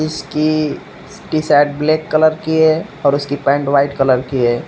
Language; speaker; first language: Hindi; native; Hindi